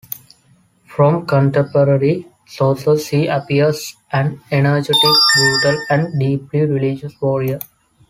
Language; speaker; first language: English; non-native, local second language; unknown